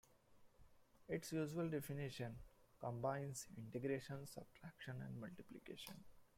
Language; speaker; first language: English; non-native, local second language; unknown